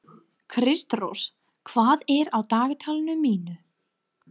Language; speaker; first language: Icelandic; non-native, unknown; English